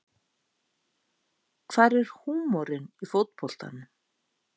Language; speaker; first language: Icelandic; native; Icelandic